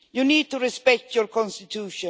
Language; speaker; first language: English; non-native, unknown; Swedish